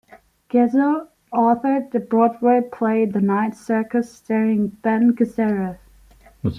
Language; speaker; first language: English; non-native, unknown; German